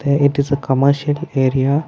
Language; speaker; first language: English; non-native, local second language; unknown